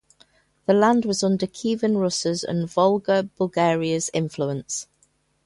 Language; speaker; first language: English; native; English